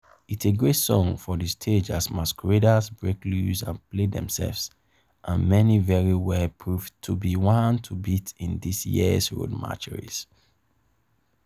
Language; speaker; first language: English; non-native, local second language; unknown